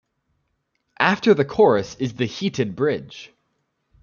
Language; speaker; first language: English; native; English